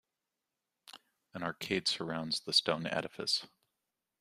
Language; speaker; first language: English; native; English